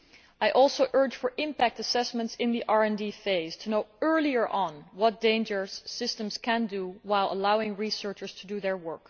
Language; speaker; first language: English; non-native, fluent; Dutch